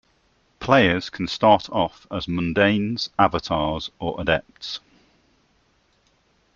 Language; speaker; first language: English; native; English